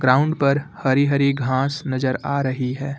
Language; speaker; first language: Hindi; native; Hindi